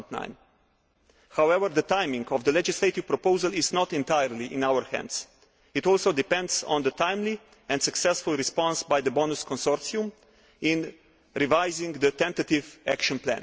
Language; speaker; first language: English; non-native, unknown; Slovenian